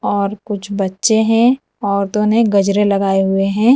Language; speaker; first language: Hindi; non-native, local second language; Gujarati